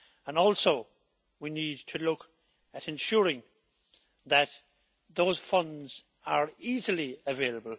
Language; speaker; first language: English; native; English